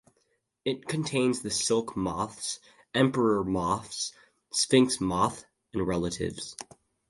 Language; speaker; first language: English; native; English